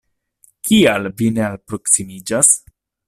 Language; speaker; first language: Esperanto; non-native, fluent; Italian